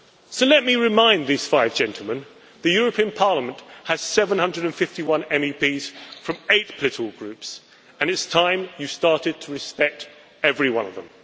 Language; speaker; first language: English; native; English